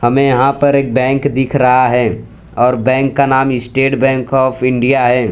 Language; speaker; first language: Hindi; non-native, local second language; Gujarati